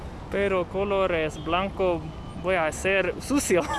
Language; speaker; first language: Spanish; non-native, learner; English